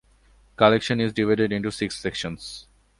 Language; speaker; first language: English; non-native, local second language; Bangla